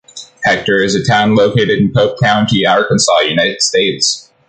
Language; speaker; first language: English; native; English